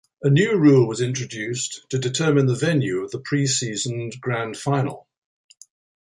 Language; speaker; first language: English; native; English